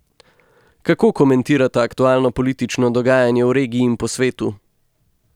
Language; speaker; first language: Slovenian; native; Slovenian